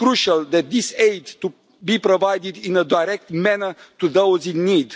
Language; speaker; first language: English; non-native, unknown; Romanian